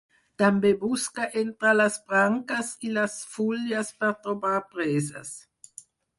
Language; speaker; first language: Catalan; non-native, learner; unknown